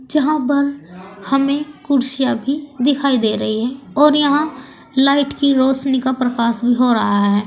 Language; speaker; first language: Hindi; native; Hindi